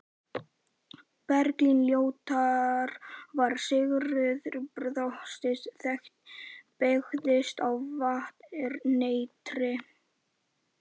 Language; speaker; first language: Icelandic; native; Icelandic